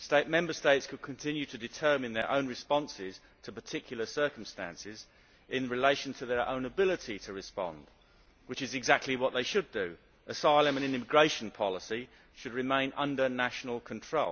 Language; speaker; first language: English; native; English